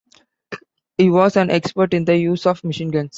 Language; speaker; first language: English; non-native, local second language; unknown